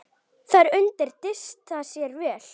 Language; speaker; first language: Icelandic; native; Icelandic